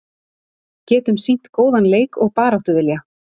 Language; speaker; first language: Icelandic; native; Icelandic